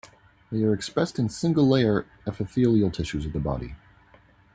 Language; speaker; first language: English; native; English